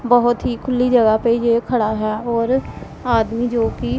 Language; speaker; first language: Hindi; non-native, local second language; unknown